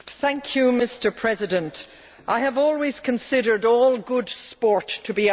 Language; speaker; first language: English; native; English